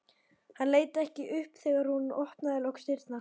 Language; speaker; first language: Icelandic; native; Icelandic